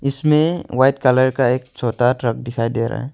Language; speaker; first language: Hindi; non-native, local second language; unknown